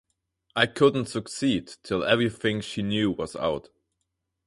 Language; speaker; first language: English; non-native, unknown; German